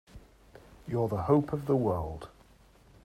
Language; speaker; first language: English; native; English